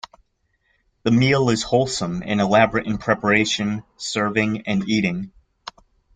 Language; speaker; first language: English; native; English